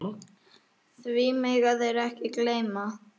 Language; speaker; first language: Icelandic; native; Icelandic